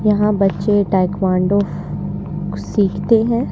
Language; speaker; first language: Hindi; native; Hindi